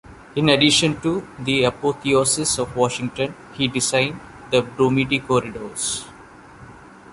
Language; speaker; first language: English; non-native, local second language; Malayalam